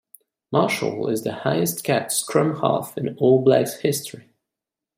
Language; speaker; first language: English; non-native, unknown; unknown